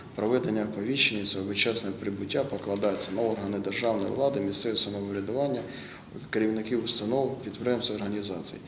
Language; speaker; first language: Ukrainian; non-native, local second language; Russian